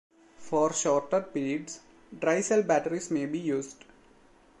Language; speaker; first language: English; non-native, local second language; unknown